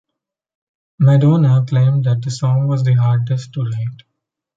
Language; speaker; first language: English; non-native, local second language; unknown